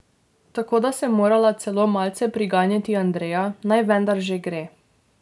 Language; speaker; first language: Slovenian; native; Slovenian